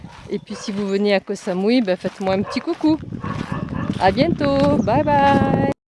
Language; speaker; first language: French; native; French